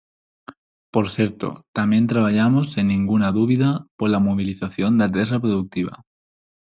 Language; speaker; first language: Galician; non-native, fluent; Spanish